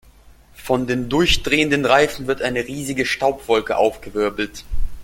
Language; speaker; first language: German; non-native, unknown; Russian